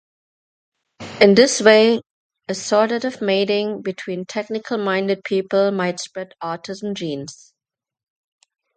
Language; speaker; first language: English; non-native, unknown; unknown